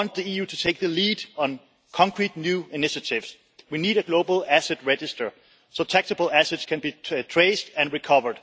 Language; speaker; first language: English; non-native, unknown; Danish